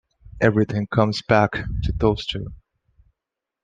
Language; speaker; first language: English; non-native, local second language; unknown